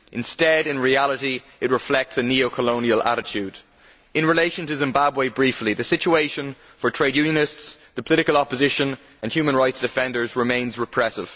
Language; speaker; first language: English; native; English